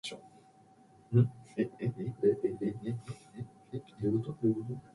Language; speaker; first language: English; non-native, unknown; Japanese